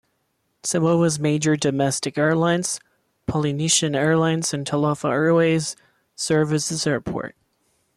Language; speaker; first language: English; non-native, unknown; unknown